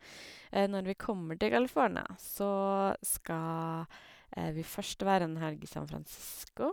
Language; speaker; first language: Norwegian; native; Norwegian